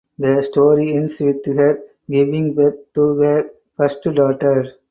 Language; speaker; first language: English; non-native, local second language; Tamil